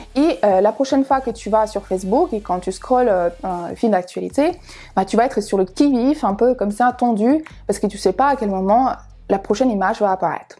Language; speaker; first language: French; non-native, fluent; Ukrainian